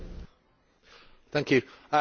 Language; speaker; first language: English; native; English